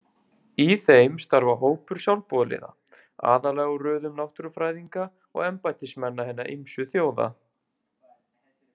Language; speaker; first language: Icelandic; native; Icelandic